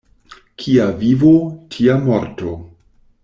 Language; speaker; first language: Esperanto; non-native, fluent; German